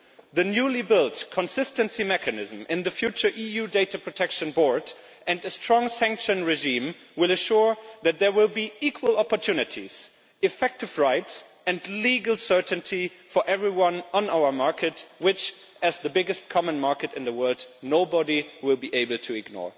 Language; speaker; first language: English; non-native, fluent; German